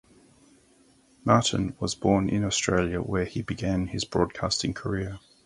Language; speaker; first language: English; native; English